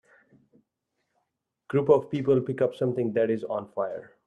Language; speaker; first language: English; non-native, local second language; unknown